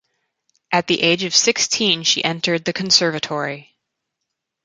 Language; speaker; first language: English; native; English